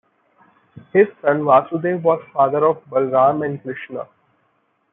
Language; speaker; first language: English; non-native, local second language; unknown